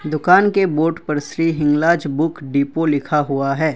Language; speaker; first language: Hindi; non-native, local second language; Assamese